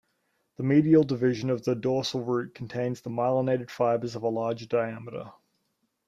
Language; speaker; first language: English; native; English